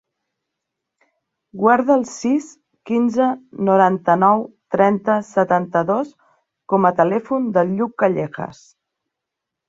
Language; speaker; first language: Catalan; native; Catalan